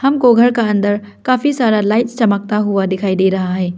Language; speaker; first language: Hindi; non-native, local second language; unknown